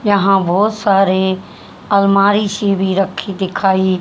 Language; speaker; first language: Hindi; native; Hindi